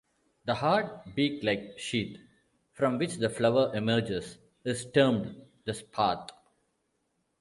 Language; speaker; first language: English; non-native, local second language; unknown